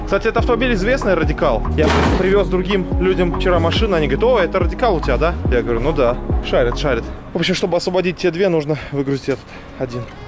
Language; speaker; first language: Russian; native; Russian